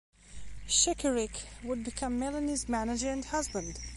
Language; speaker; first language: English; non-native, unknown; Belarusian